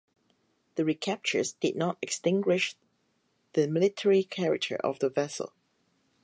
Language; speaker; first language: English; non-native, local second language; Cantonese